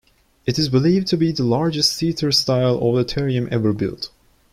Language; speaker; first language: English; non-native, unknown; Turkish